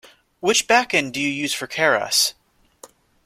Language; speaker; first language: English; native; English